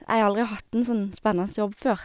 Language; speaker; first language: Norwegian; native; Norwegian